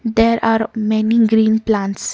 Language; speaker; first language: English; non-native, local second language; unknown